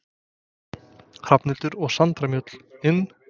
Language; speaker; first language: Icelandic; non-native, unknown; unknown